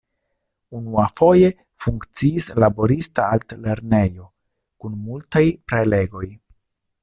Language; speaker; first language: Esperanto; non-native, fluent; Italian